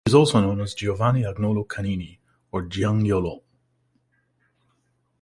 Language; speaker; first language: English; native; English